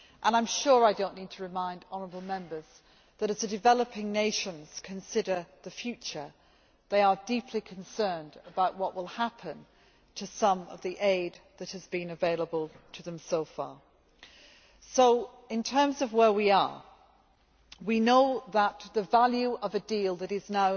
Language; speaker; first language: English; native; English